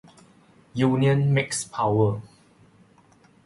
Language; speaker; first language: English; non-native, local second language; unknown